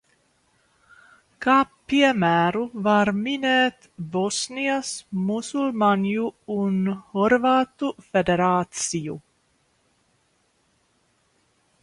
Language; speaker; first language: Latvian; early bilingual, heritage; Latvian